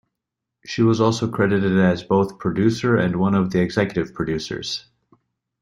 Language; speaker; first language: English; native; English